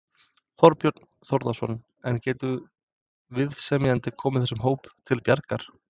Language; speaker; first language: Icelandic; non-native, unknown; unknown